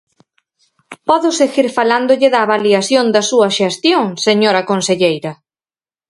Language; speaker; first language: Galician; native; Galician